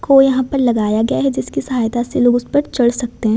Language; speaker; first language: Hindi; non-native, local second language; Gujarati